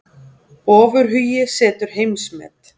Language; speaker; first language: Icelandic; native; Icelandic